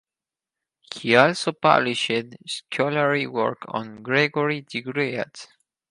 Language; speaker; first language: English; non-native, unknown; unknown